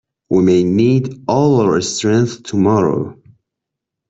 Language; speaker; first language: English; non-native, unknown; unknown